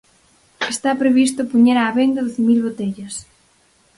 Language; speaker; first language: Galician; native; Galician